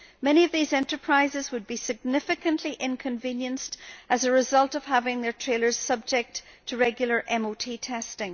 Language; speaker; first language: English; native; English